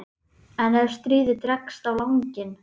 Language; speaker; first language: Icelandic; native; Icelandic